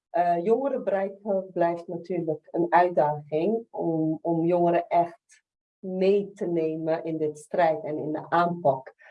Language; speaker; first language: Dutch; early bilingual, other home language; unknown